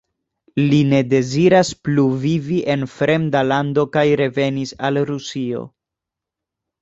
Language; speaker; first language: Esperanto; non-native, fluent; Spanish